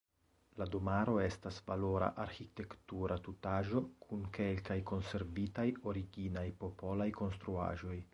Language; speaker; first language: Esperanto; non-native, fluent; Italian